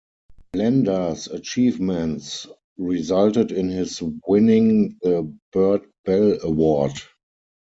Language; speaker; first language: English; non-native, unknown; German